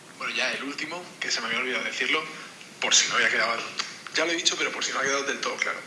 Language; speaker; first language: Spanish; native; Spanish